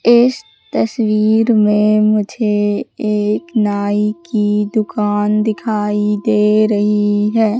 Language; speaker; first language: Hindi; native; Hindi